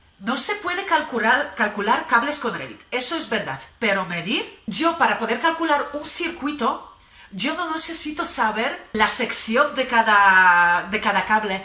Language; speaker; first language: Spanish; non-native, fluent; Polish